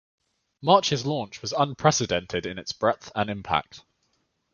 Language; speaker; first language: English; native; English